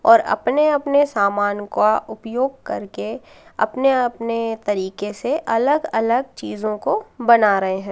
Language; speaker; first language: Hindi; native; Hindi